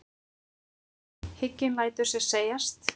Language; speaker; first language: Icelandic; native; Icelandic